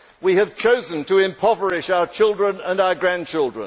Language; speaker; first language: English; native; English